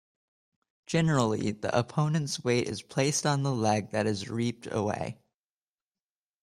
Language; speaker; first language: English; native; English